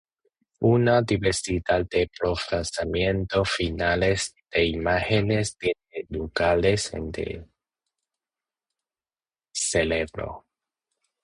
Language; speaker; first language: Spanish; non-native, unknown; Chinese